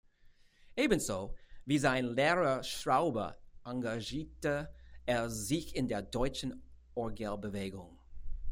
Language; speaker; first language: German; non-native, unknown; English